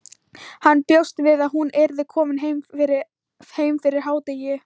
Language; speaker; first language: Icelandic; non-native, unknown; Thai